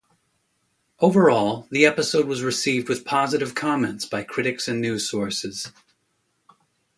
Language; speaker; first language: English; native; English